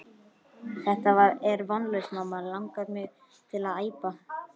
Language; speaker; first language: Icelandic; native; Icelandic